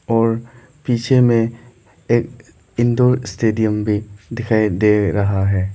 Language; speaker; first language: Hindi; non-native, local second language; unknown